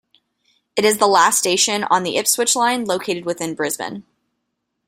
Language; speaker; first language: English; native; English